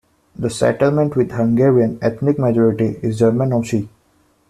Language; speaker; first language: English; non-native, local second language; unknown